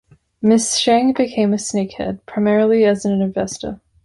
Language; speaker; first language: English; non-native, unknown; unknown